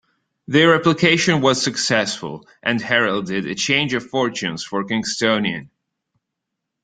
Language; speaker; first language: English; non-native, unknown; Italian